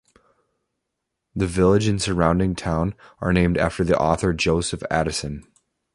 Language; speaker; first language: English; native; English